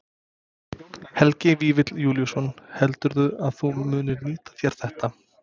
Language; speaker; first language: Icelandic; non-native, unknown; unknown